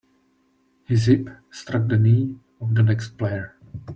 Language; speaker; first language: English; non-native, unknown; Czech